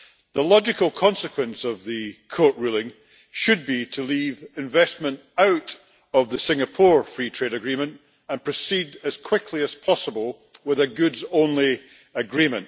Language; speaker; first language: English; native; English